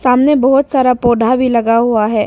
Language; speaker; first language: Hindi; non-native, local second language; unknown